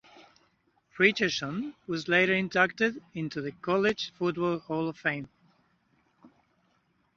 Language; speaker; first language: English; native; English